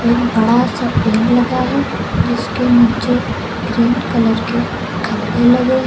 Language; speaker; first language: Hindi; native; Hindi